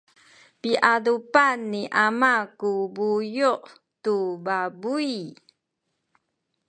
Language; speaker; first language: Sakizaya; non-native, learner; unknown